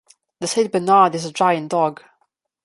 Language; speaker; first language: English; non-native, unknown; Slovenian